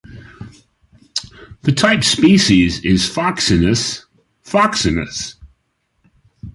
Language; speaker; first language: English; native; English